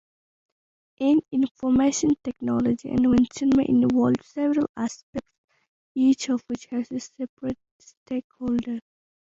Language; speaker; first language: English; non-native, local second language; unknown